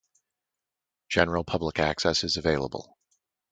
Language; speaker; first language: English; native; English